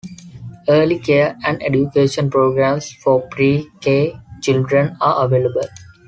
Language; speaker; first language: English; non-native, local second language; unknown